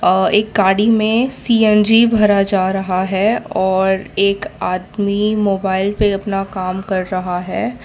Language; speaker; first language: Hindi; non-native, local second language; Gujarati